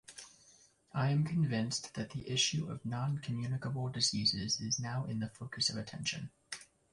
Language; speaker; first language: English; native; English